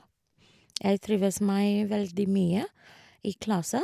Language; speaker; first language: Norwegian; non-native, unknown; Ga